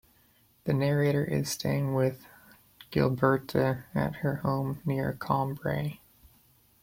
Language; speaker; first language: English; native; English